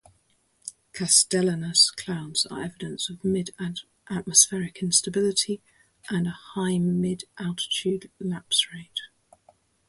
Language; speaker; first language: English; native; English